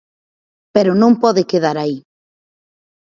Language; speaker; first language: Galician; native; Galician